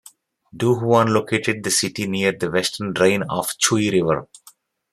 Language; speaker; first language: English; native; English